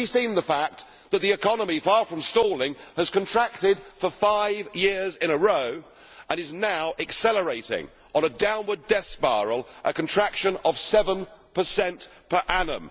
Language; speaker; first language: English; native; English